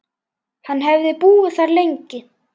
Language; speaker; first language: Icelandic; native; Icelandic